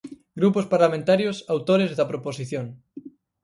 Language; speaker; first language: Galician; native; Galician